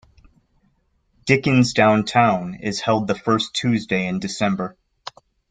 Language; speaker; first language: English; native; English